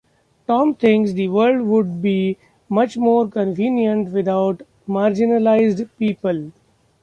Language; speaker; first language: English; non-native, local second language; Marathi